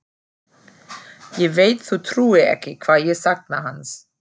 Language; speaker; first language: Icelandic; non-native, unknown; German